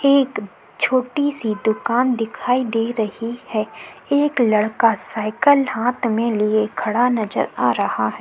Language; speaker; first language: Hindi; native; Hindi